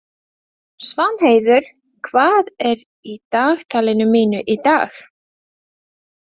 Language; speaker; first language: Icelandic; non-native, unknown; Latvian